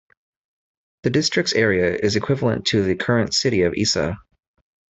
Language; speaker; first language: English; native; English